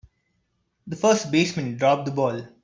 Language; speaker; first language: English; non-native, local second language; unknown